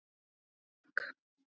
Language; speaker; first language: Icelandic; native; Icelandic